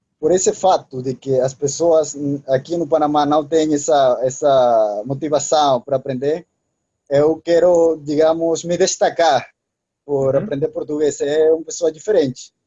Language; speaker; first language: Portuguese; non-native, fluent; Spanish